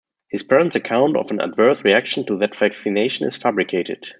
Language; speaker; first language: English; non-native, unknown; German